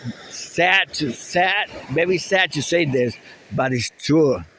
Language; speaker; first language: English; non-native, learner; Spanish